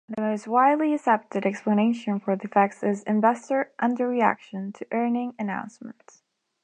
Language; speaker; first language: English; non-native, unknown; Spanish